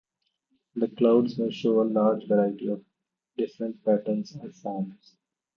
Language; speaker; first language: English; non-native, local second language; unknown